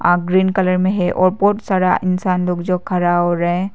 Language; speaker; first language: Hindi; non-native, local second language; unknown